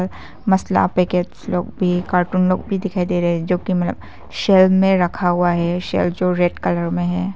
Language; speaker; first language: Hindi; non-native, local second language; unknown